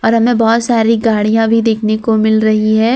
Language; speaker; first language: Hindi; non-native, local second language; Gujarati